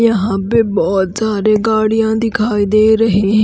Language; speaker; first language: Hindi; native; Hindi